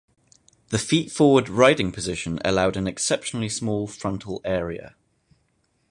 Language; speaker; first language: English; native; English